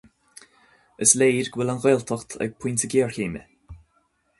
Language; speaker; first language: Irish; native; Irish